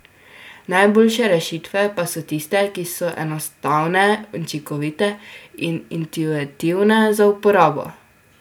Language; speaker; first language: Slovenian; native; Slovenian